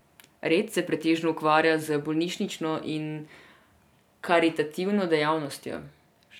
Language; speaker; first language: Slovenian; non-native, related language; Serbian